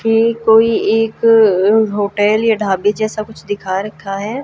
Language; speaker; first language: Hindi; native; Hindi